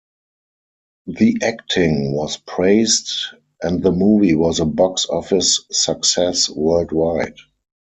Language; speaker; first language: English; non-native, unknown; German